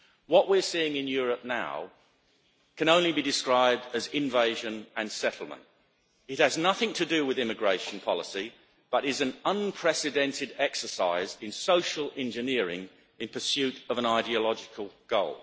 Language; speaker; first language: English; native; English